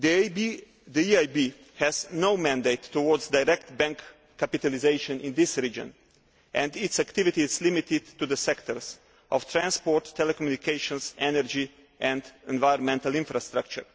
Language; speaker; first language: English; non-native, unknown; Slovenian